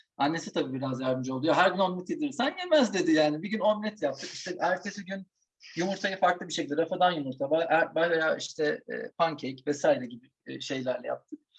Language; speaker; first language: Turkish; native; Turkish